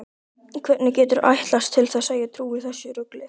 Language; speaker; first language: Icelandic; native; Icelandic